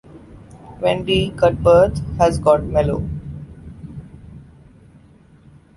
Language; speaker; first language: English; non-native, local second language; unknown